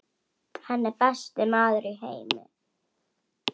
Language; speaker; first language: Icelandic; native; Icelandic